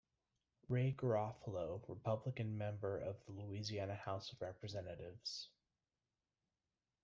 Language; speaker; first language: English; native; English